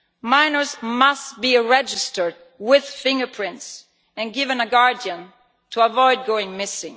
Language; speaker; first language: English; non-native, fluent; Italian